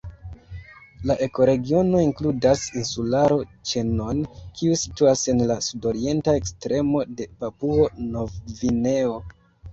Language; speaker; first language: Esperanto; non-native, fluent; Kinyarwanda